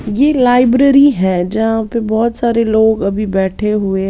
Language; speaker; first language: Hindi; non-native, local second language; Punjabi